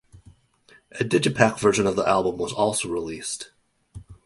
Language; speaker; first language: English; native; English